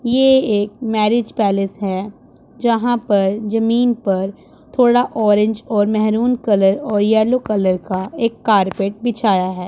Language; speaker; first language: Hindi; non-native, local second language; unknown